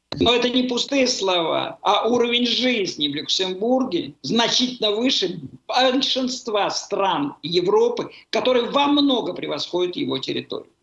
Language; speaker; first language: Russian; native; Russian